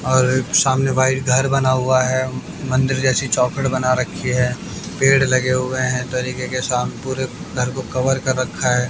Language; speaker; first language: Hindi; native; Hindi